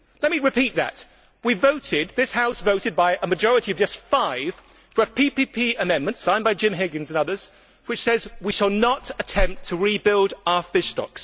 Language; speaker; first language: English; native; English